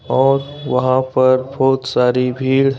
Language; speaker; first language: Hindi; native; Hindi